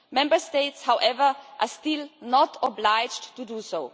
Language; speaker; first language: English; non-native, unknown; German